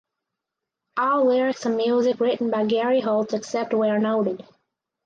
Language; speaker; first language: English; native; English